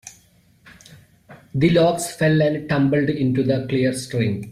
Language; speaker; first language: English; non-native, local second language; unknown